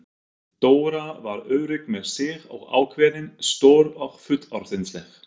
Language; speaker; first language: Icelandic; non-native, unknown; German